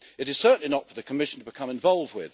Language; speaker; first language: English; native; English